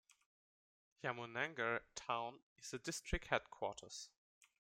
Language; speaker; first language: English; non-native, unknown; German